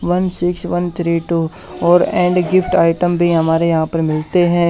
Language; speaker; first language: Hindi; native; Hindi